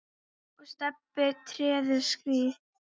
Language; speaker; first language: Icelandic; native; Icelandic